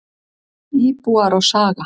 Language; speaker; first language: Icelandic; native; Icelandic